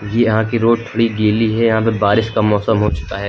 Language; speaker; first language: Hindi; native; Hindi